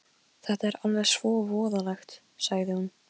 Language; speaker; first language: Icelandic; non-native, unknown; Polish